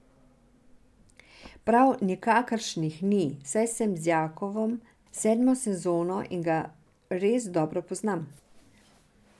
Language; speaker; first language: Slovenian; non-native, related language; Serbian